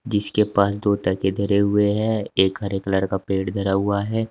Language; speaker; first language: Hindi; native; Hindi